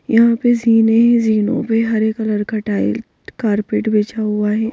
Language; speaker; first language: Hindi; native; Hindi